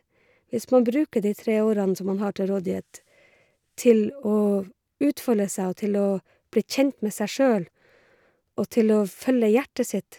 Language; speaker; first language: Norwegian; native; Norwegian